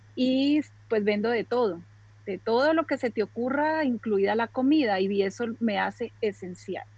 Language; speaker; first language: Spanish; native; Spanish